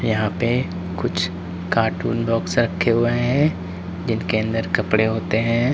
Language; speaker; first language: Hindi; native; Hindi